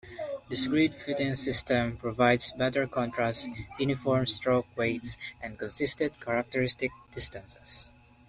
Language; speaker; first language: English; non-native, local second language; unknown